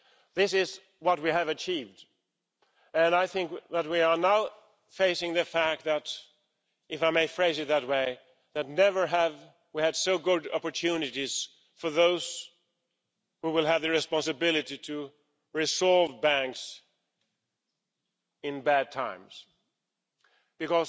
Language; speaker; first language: English; non-native, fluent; Swedish